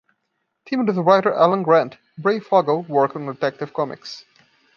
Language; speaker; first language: English; non-native, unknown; Portuguese